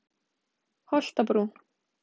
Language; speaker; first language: Icelandic; native; Icelandic